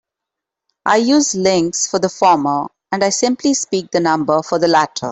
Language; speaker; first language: English; non-native, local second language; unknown